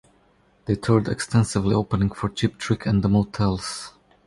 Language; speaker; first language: English; non-native, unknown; Croatian